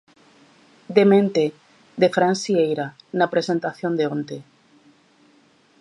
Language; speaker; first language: Galician; native; Galician